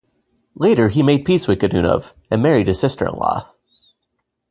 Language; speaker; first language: English; native; English